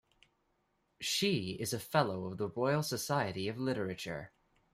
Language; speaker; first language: English; native; English